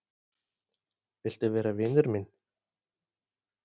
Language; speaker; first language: Icelandic; native; Icelandic